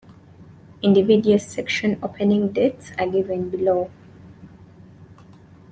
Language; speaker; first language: English; non-native, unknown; Ganda